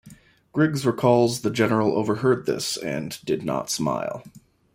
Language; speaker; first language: English; native; English